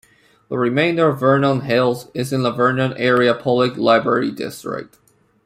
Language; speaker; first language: English; non-native, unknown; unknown